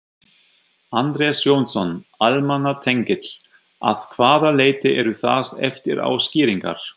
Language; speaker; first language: Icelandic; non-native, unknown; German